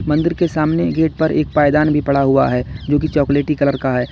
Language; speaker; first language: Hindi; native; Hindi